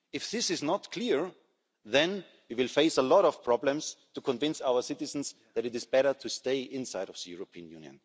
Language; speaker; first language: English; non-native, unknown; German